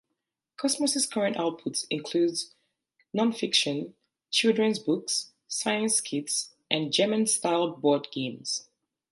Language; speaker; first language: English; native; English